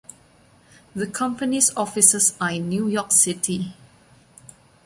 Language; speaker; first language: English; non-native, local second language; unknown